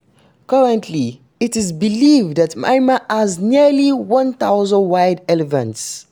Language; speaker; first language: English; non-native, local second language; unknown